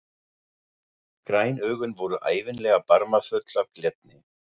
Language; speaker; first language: Icelandic; non-native, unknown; German